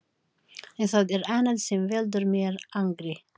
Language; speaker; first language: Icelandic; non-native, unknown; Filipino